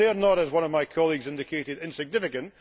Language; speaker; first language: English; native; English